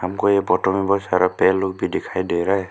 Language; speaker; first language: Hindi; early bilingual, other home language; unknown